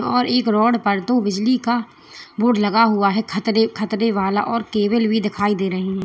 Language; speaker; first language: Hindi; native; Hindi